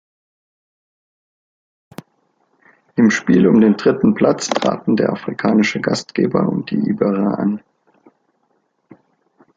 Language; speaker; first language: German; native; German